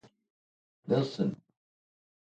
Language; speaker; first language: English; native; English